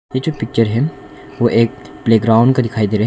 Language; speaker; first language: Hindi; non-native, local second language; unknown